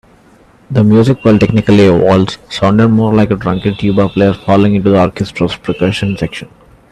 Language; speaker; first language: English; non-native, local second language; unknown